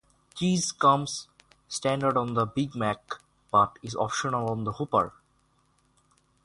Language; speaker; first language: English; non-native, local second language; Bangla